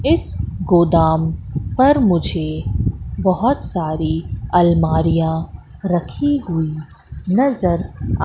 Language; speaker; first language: Hindi; native; Hindi